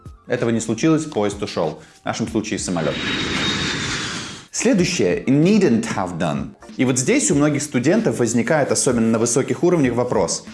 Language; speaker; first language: Russian; native; Russian